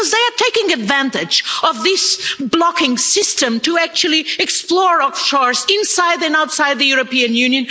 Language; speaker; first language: English; non-native, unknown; Portuguese